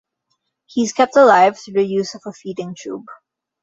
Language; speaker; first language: English; non-native, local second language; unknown